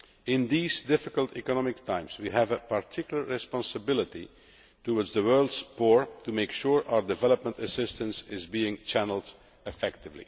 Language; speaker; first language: English; non-native, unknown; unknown